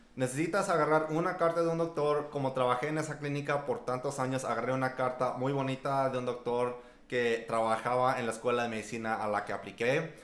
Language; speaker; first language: Spanish; early bilingual, heritage; Spanish